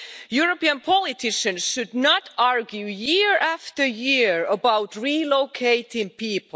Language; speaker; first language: English; non-native, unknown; Finnish